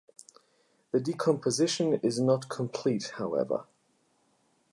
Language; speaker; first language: English; non-native, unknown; German